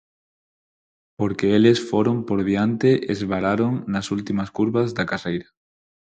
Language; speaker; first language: Galician; non-native, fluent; Spanish